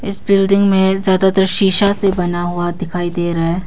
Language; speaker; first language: Hindi; non-native, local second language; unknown